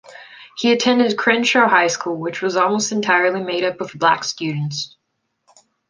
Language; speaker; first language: English; non-native, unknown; Portuguese